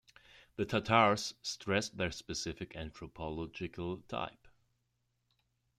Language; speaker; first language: English; non-native, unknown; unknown